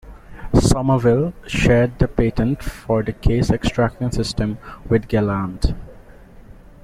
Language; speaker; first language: English; non-native, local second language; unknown